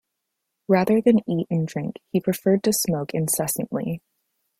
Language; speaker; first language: English; native; English